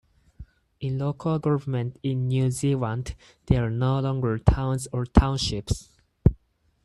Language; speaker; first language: English; non-native, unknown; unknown